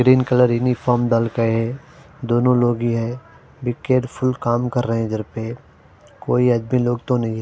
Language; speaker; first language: Hindi; non-native, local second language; Punjabi